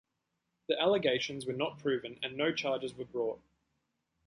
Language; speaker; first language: English; native; English